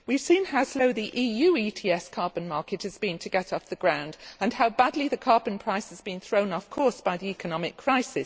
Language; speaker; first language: English; native; English